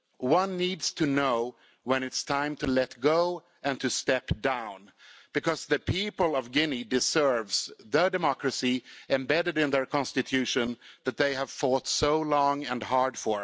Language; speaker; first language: English; non-native, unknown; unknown